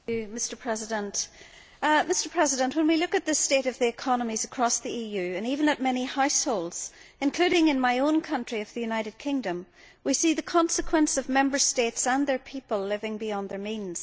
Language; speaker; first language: English; native; English